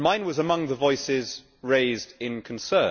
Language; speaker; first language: English; native; English